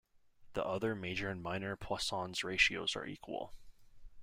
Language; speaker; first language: English; native; English